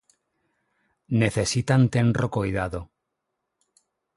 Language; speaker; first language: Galician; non-native, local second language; Spanish